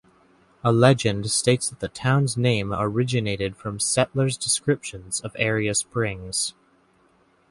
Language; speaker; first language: English; native; English